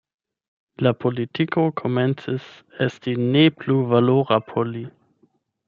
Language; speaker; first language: Esperanto; non-native, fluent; German